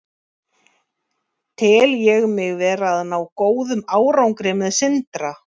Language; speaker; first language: Icelandic; native; Icelandic